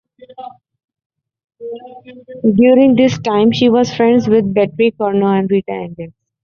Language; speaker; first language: English; non-native, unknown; Urdu